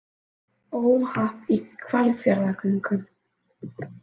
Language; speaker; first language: Icelandic; native; Icelandic